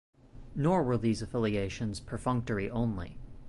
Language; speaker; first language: English; native; English